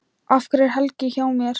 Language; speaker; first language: Icelandic; non-native, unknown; Thai